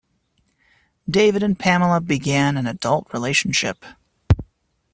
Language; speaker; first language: English; native; English